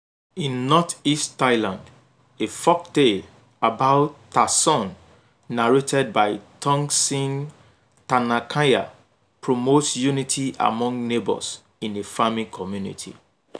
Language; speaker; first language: English; non-native, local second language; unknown